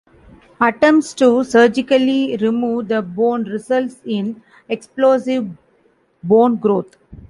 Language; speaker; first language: English; non-native, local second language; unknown